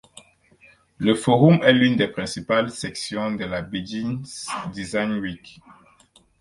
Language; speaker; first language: French; non-native, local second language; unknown